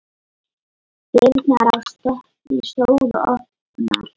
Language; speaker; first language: Icelandic; non-native, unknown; Lithuanian